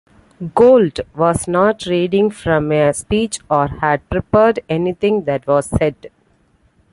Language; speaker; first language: English; non-native, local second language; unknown